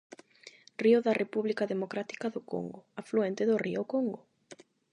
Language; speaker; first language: Galician; non-native, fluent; Spanish